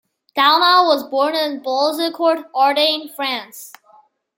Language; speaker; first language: English; non-native, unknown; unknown